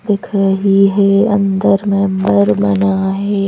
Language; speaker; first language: Hindi; native; Hindi